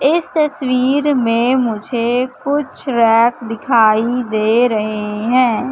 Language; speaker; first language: Hindi; native; Hindi